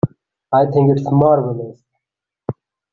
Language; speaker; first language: English; non-native, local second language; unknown